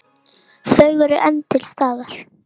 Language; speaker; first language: Icelandic; native; Icelandic